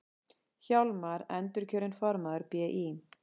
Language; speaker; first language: Icelandic; native; Icelandic